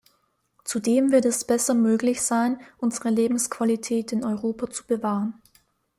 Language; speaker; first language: German; native; German